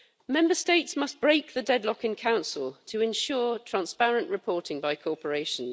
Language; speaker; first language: English; native; English